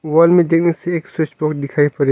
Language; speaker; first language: Hindi; non-native, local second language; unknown